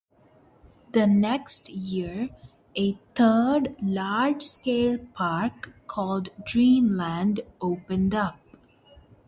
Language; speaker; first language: English; non-native, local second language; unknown